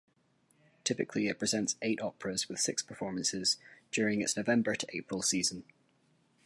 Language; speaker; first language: English; native; English